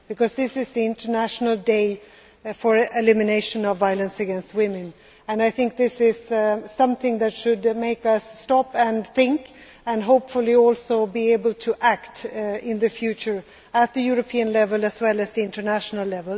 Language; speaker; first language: English; non-native, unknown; Swedish